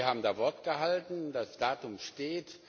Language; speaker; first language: German; non-native, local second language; Luxembourgish